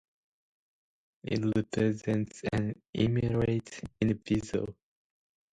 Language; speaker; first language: English; non-native, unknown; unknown